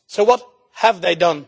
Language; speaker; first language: English; non-native, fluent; Dutch